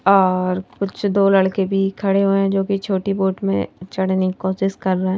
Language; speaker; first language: Hindi; native; Hindi